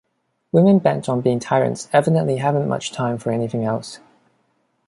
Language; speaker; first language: English; non-native, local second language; Cantonese